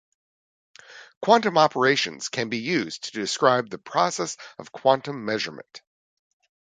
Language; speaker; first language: English; native; English